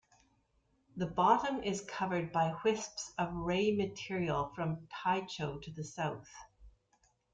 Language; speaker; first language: English; native; English